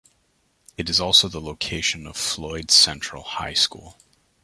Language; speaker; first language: English; native; English